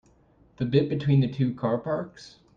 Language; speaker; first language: English; native; English